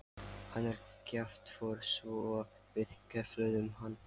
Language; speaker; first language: Icelandic; non-native, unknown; Lithuanian